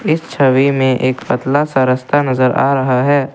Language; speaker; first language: Hindi; non-native, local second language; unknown